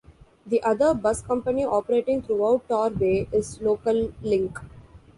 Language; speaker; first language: English; non-native, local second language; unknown